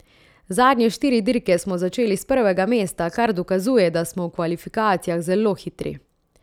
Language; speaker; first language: Slovenian; native; Slovenian